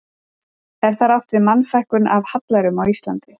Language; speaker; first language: Icelandic; native; Icelandic